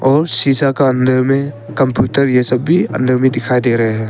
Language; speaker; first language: Hindi; early bilingual, other home language; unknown